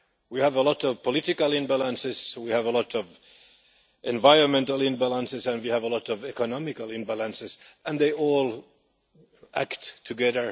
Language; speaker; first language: English; non-native, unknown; Finnish